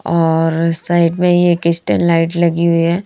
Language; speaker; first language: Hindi; native; Hindi